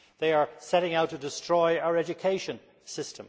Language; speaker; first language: English; native; English